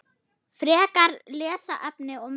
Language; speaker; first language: Icelandic; non-native, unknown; German